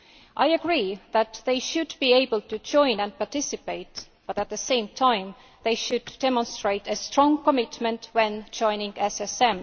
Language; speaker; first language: English; non-native, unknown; Estonian